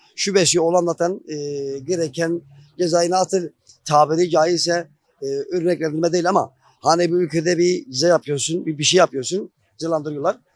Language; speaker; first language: Turkish; non-native, local second language; Kurdish